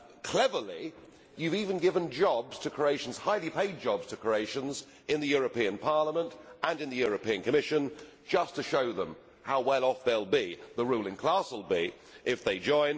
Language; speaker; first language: English; native; English